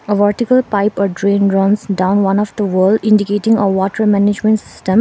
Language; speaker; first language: English; non-native, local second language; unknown